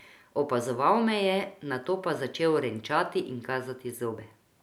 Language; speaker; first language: Slovenian; non-native, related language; Croatian